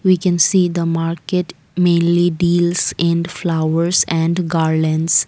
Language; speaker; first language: English; non-native, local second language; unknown